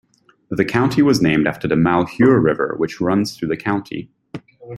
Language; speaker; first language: English; native; English